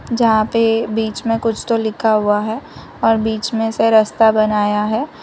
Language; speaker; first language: Hindi; non-native, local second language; Gujarati